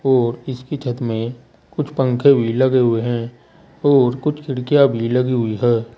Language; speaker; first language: Hindi; native; Hindi